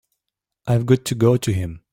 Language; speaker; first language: English; native; English